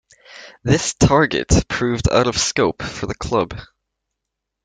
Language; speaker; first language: English; native; English